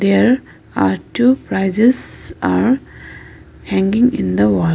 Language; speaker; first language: English; non-native, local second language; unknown